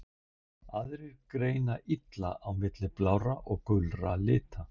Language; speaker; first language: Icelandic; native; Icelandic